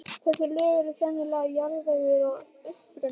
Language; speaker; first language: Icelandic; native; Icelandic